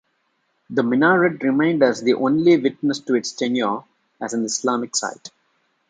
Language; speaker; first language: English; non-native, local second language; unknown